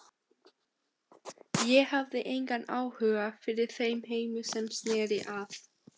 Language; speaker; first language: Icelandic; non-native, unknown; Albanian